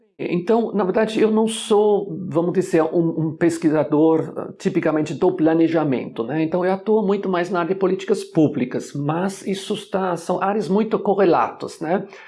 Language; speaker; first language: Portuguese; non-native, fluent; German